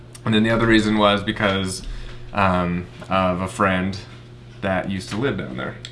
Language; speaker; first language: English; native; English